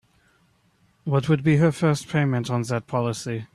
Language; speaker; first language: English; native; English